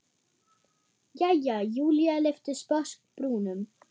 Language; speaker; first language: Icelandic; non-native, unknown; German